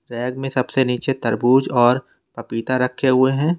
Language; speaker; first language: Hindi; native; Hindi